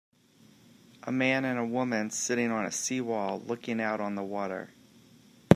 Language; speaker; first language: English; native; English